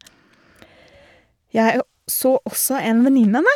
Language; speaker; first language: Norwegian; non-native, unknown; English